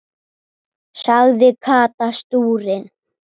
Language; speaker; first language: Icelandic; native; Icelandic